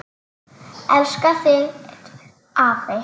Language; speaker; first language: Icelandic; native; Icelandic